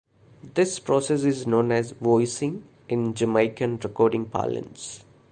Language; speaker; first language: English; non-native, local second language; Malayalam